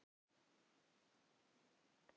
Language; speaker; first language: Icelandic; non-native, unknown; Filipino